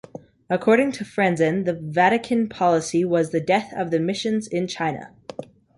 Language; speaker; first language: English; native; English